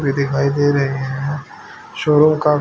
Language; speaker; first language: Hindi; native; Hindi